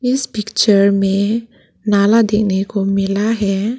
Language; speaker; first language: Hindi; non-native, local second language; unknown